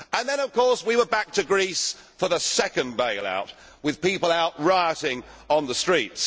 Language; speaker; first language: English; native; English